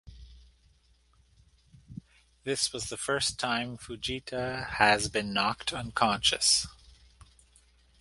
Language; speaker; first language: English; native; English